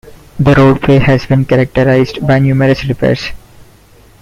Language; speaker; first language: English; non-native, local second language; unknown